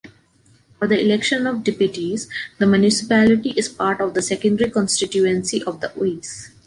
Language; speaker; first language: English; non-native, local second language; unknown